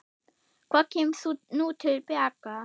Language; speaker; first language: Icelandic; non-native, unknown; German